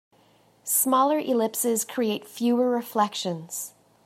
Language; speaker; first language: English; native; English